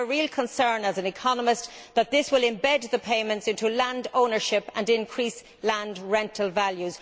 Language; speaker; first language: English; native; English